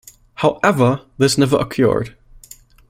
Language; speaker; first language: English; non-native, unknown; German